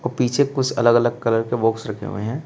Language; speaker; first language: Hindi; native; Hindi